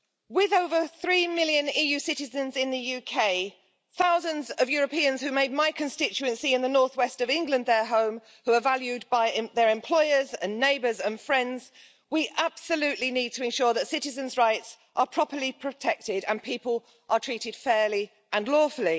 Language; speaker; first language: English; native; English